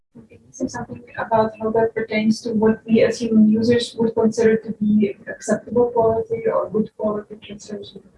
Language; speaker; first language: English; non-native, fluent; Dutch